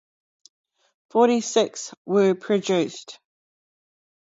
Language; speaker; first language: English; native; English